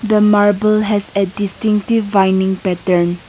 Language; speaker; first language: English; non-native, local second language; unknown